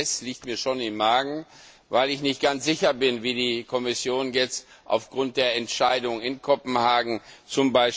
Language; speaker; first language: German; non-native, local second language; Luxembourgish